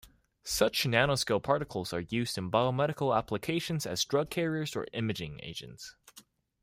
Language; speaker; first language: English; non-native, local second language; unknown